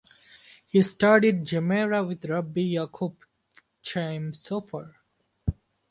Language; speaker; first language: English; non-native, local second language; Bangla